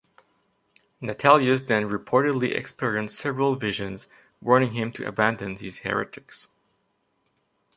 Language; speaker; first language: English; non-native, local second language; French